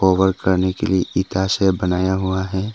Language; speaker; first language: Hindi; non-native, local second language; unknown